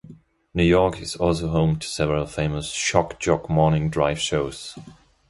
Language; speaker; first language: English; non-native, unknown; German